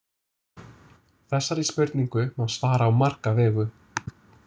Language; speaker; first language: Icelandic; non-native, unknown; English